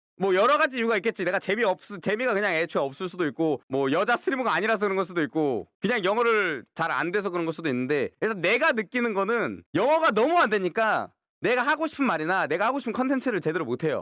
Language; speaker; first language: Korean; native; Korean